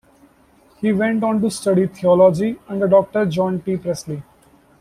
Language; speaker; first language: English; non-native, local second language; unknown